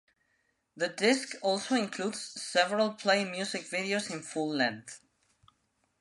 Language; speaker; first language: English; non-native, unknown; Spanish